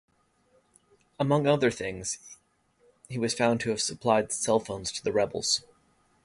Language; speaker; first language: English; native; English